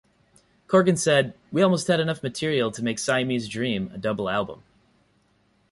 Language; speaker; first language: English; native; English